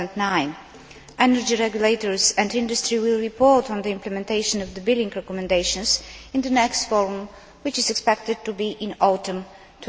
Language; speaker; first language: English; non-native, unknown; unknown